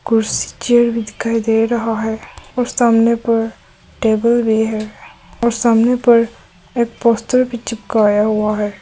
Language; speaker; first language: Hindi; non-native, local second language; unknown